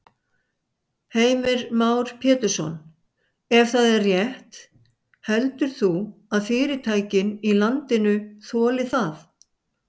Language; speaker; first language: Icelandic; native; Icelandic